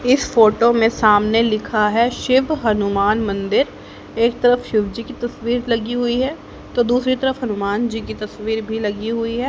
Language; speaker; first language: Hindi; native; Hindi